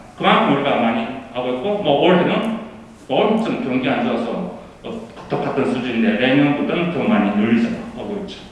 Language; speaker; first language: Korean; early bilingual, heritage; Korean